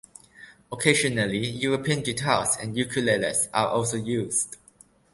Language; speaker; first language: English; non-native, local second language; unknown